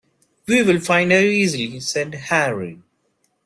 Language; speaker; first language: English; non-native, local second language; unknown